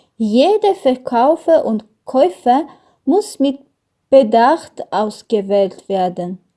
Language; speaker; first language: German; non-native, learner; Armenian